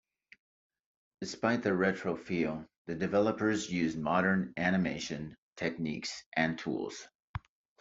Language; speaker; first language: English; native; English